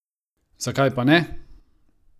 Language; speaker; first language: Slovenian; non-native, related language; Croatian